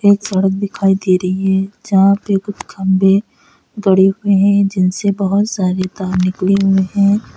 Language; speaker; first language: Hindi; native; Hindi